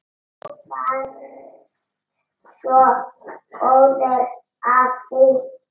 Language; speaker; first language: Icelandic; non-native, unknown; Italian